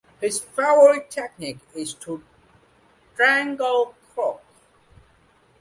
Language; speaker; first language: English; non-native, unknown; Bangla